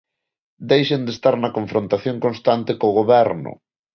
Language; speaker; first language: Galician; non-native, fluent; Spanish